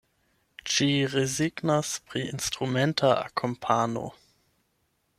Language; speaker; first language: Esperanto; non-native, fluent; German